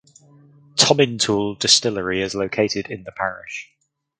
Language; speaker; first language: English; native; English